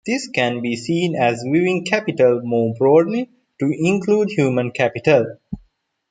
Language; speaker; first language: English; non-native, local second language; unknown